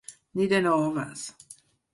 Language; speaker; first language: Catalan; non-native, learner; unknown